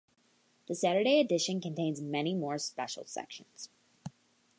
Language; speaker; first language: English; native; English